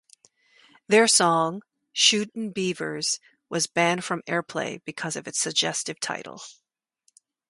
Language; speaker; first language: English; native; English